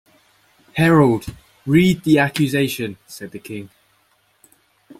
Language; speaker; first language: English; native; English